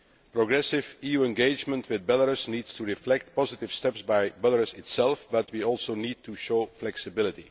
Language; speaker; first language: English; non-native, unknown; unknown